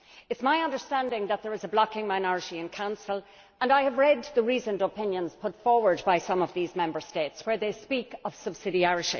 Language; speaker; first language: English; native; English